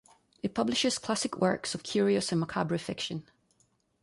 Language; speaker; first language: English; non-native, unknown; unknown